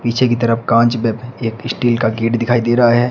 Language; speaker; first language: Hindi; native; Hindi